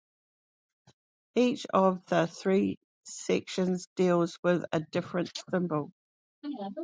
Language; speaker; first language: English; native; English